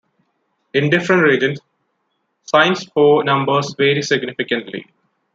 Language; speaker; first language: English; non-native, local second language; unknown